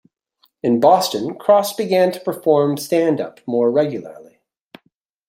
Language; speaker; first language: English; native; English